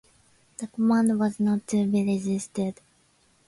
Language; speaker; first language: English; non-native, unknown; Japanese